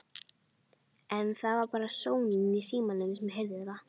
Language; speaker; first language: Icelandic; native; Icelandic